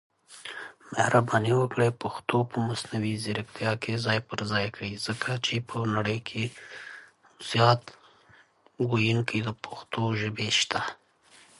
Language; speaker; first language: English; native; English